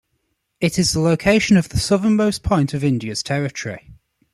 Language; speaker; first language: English; native; English